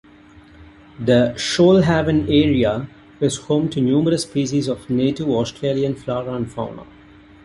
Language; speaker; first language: English; non-native, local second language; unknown